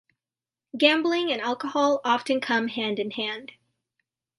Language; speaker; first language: English; native; English